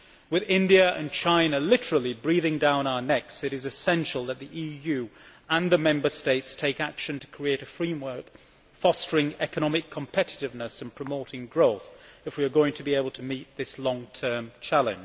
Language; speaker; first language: English; native; English